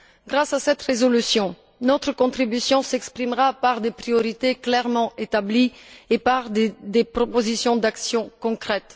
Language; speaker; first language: French; non-native, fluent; Bulgarian